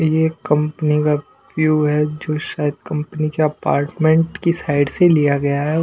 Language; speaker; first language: Hindi; non-native, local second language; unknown